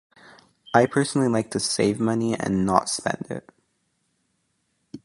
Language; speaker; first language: English; native; English